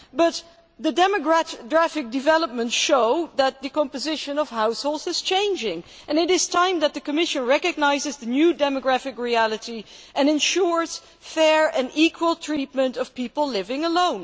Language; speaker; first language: English; non-native, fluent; Dutch